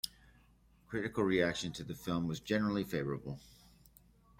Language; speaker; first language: English; native; English